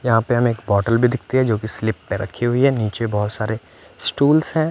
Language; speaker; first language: Hindi; non-native, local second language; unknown